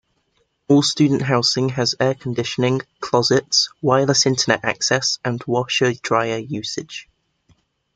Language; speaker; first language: English; native; English